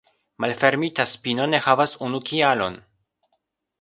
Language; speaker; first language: Esperanto; non-native, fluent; Polish